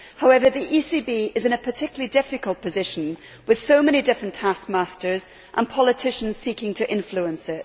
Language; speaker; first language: English; native; English